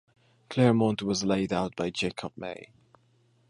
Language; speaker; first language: English; native; English